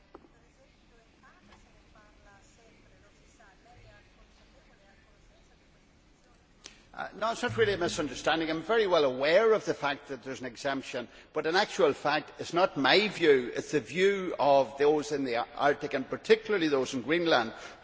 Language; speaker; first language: English; native; English